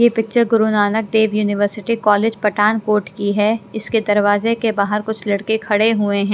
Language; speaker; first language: Hindi; non-native, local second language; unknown